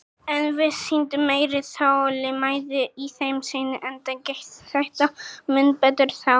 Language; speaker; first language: Icelandic; native; Icelandic